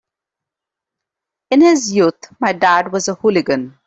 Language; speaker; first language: English; non-native, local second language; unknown